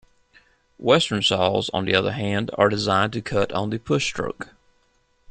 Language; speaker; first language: English; native; English